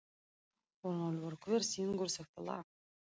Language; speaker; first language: Icelandic; non-native, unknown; Russian